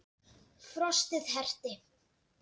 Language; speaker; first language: Icelandic; non-native, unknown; Dutch